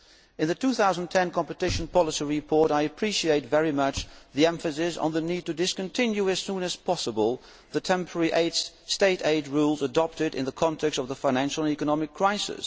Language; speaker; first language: English; non-native, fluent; Dutch